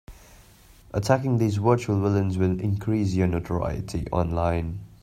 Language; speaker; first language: English; non-native, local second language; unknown